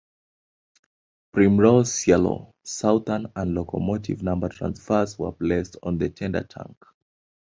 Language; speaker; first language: English; non-native, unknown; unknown